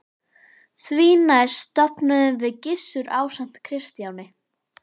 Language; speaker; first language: Icelandic; native; Icelandic